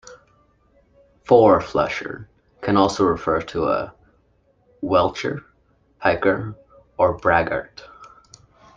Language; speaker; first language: English; native; English